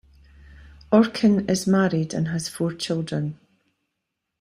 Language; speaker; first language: English; native; English